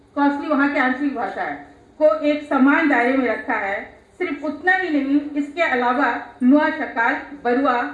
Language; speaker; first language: Hindi; non-native, local second language; Odia